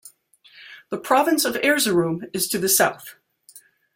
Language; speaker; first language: English; native; English